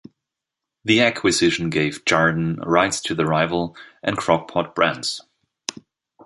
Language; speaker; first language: English; non-native, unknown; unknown